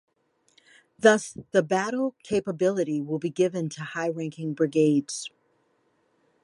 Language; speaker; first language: English; native; English